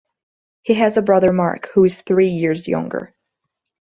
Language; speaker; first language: English; non-native, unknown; Portuguese